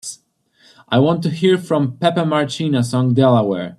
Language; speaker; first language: English; native; English